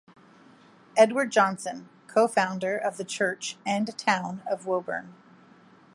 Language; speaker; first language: English; native; English